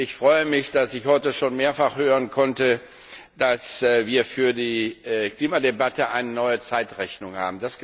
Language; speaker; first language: German; non-native, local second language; Luxembourgish